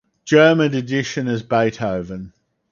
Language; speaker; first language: English; native; English